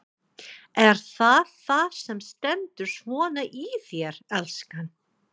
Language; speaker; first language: Icelandic; non-native, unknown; English